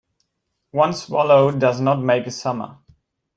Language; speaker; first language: English; non-native, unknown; German